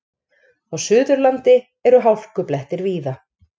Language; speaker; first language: Icelandic; native; Icelandic